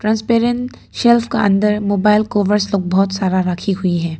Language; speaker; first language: Hindi; non-native, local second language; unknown